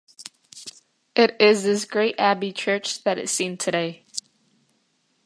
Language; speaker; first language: English; native; English